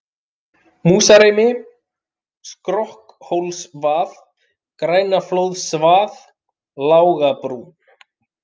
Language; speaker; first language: Icelandic; native; Icelandic